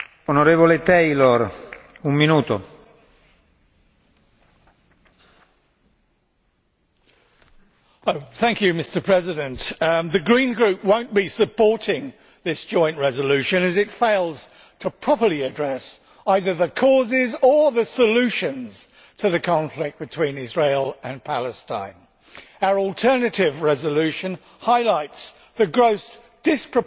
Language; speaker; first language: English; native; English